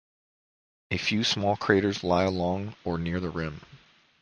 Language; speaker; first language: English; native; English